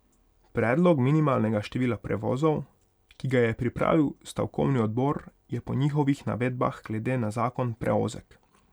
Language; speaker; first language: Slovenian; non-native, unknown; Hungarian